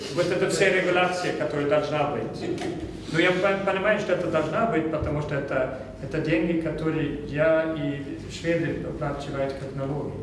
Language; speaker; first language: Russian; non-native, fluent; Swedish